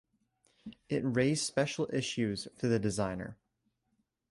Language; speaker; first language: English; native; English